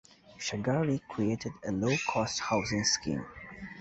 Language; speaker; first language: English; native; English